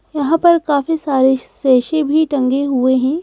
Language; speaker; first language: Hindi; native; Hindi